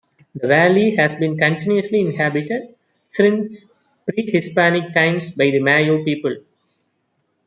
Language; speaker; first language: English; non-native, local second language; Tamil